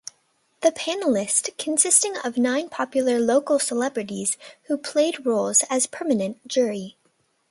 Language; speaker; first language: English; native; English